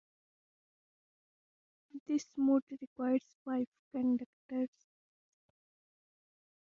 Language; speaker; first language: English; non-native, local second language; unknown